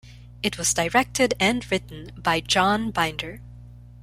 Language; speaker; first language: English; non-native, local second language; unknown